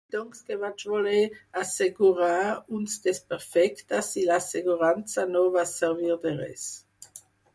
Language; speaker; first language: Catalan; non-native, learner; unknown